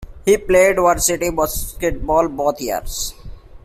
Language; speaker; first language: English; non-native, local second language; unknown